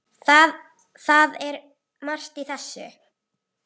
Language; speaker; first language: Icelandic; native; Icelandic